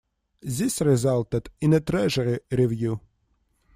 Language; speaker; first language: English; non-native, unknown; Russian